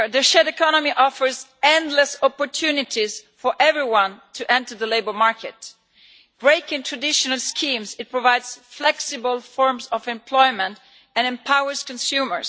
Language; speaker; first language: English; non-native, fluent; Italian